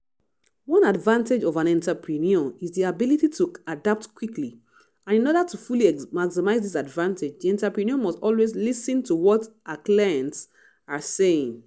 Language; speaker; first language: English; non-native, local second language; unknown